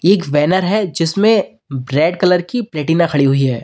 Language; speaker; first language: Hindi; native; Hindi